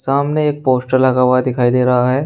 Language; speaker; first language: Hindi; native; Hindi